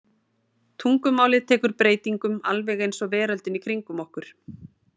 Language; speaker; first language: Icelandic; native; Icelandic